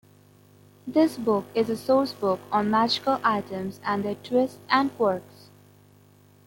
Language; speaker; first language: English; non-native, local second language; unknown